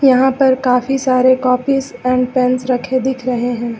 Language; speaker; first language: Hindi; native; Hindi